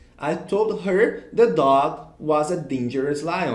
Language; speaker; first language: English; non-native, fluent; Portuguese